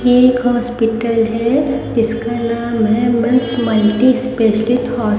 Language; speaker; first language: Hindi; native; Hindi